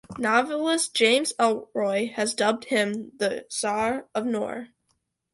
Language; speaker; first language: English; native; English